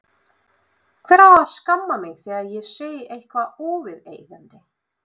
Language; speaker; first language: Icelandic; non-native, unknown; Russian